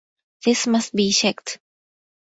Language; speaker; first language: English; non-native, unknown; Thai